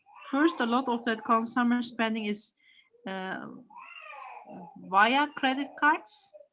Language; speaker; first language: English; non-native, learner; Turkish